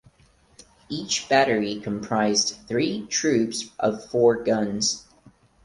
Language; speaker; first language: English; non-native, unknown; Portuguese